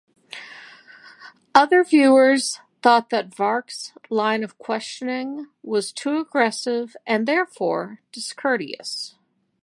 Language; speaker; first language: English; native; English